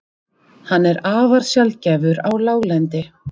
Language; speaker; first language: Icelandic; native; Icelandic